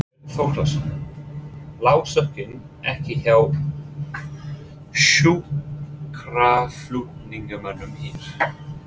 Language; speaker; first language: Icelandic; non-native, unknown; English